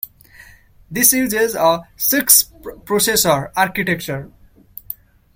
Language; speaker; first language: English; non-native, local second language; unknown